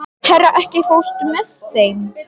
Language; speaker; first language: Icelandic; non-native, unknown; Polish